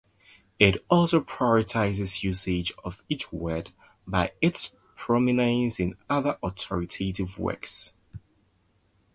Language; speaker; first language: English; native; English